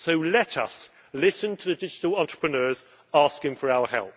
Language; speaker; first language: English; native; English